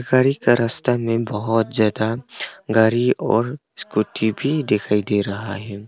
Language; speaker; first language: Hindi; non-native, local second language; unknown